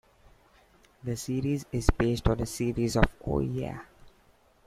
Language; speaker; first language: English; non-native, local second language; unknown